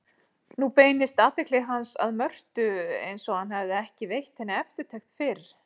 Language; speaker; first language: Icelandic; native; Icelandic